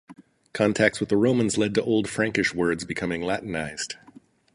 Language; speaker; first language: English; native; English